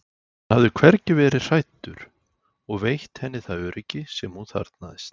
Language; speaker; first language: Icelandic; native; Icelandic